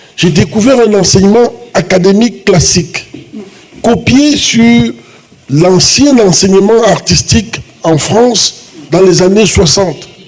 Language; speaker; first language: French; non-native, local second language; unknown